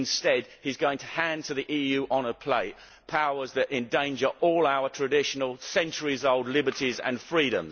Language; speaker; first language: English; native; English